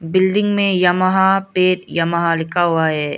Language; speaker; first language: Hindi; non-native, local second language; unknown